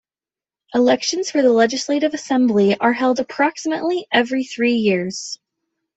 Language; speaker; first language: English; native; English